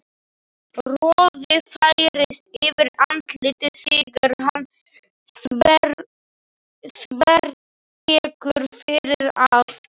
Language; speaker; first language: Icelandic; non-native, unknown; Slovak